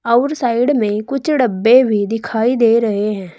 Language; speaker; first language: Hindi; native; Hindi